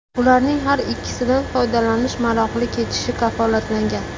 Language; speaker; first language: Uzbek; native; Uzbek